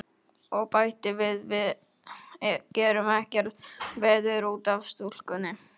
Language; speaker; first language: Icelandic; non-native, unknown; Polish